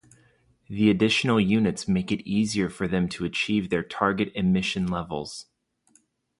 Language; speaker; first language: English; native; English